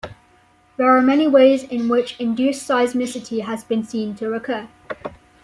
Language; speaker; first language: English; native; English